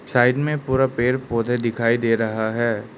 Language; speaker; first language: Hindi; non-native, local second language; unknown